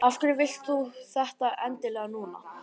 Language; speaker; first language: Icelandic; native; Icelandic